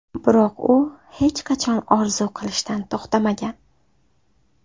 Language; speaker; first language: Uzbek; native; Uzbek